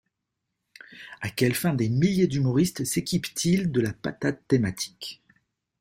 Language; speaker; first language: French; native; French